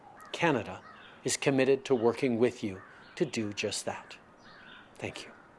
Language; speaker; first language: English; native; English